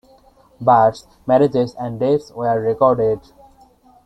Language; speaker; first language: English; non-native, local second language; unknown